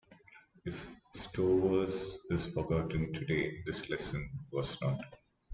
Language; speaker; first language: English; non-native, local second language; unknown